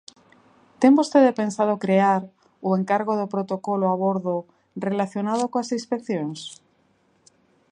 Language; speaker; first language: Galician; native; Galician